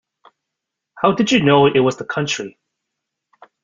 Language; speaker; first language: English; native; English